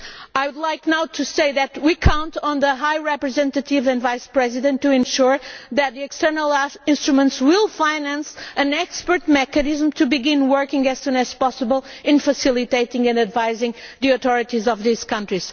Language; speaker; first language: English; non-native, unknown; Portuguese